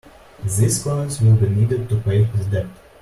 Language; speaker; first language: English; non-native, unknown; Russian